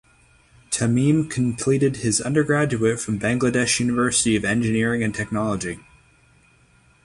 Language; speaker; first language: English; native; English